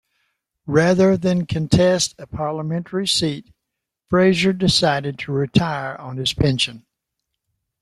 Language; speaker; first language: English; native; English